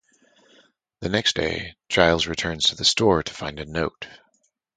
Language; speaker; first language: English; native; English